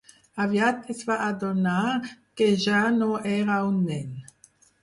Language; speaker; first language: Catalan; non-native, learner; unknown